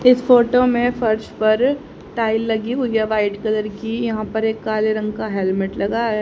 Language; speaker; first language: Hindi; native; Hindi